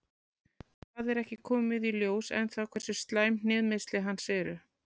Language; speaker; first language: Icelandic; native; Icelandic